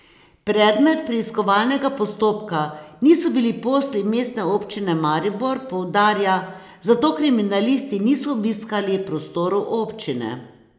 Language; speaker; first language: Slovenian; native; Slovenian